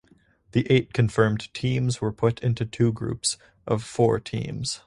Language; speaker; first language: English; native; English